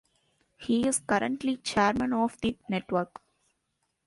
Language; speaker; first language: English; non-native, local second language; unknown